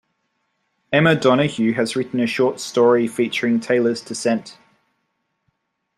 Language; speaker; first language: English; native; English